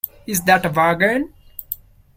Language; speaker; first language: English; non-native, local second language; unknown